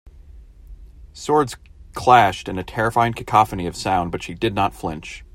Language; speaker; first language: English; native; English